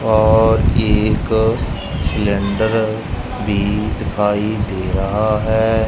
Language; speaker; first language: Hindi; non-native, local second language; Punjabi